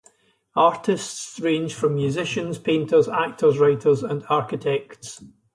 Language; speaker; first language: English; native; English